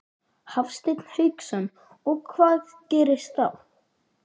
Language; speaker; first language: Icelandic; native; Icelandic